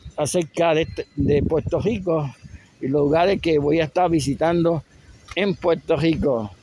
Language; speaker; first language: Spanish; native; Spanish